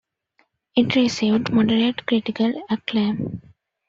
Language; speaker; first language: English; non-native, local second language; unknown